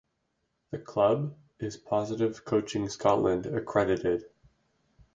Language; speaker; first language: English; native; English